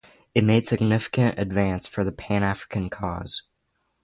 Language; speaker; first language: English; native; English